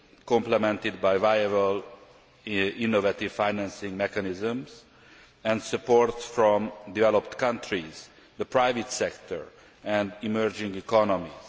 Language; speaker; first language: English; non-native, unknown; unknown